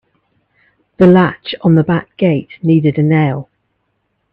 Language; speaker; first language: English; native; English